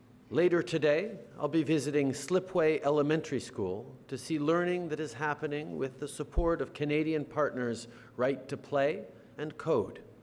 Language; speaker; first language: English; native; English